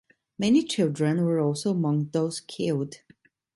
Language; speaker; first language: English; non-native, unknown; Italian